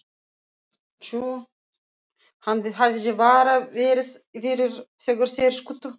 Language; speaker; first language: Icelandic; non-native, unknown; Russian